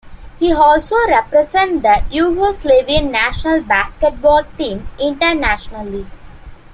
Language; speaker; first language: English; non-native, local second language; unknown